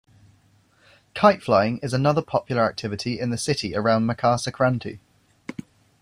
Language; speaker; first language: English; native; English